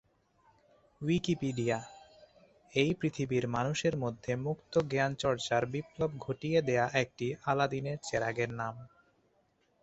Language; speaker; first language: Bangla; non-native, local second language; Chittagonian